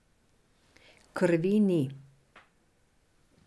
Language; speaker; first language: Slovenian; non-native, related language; Serbian